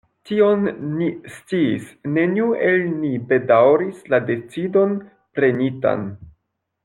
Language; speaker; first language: Esperanto; non-native, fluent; French